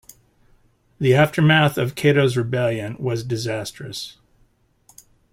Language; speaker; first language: English; native; English